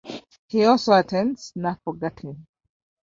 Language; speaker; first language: English; non-native, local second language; Ganda